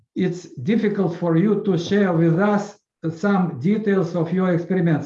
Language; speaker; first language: English; non-native, learner; Russian